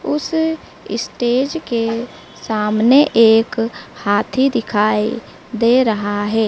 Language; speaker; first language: Hindi; native; Hindi